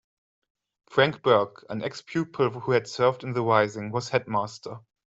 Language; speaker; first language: English; non-native, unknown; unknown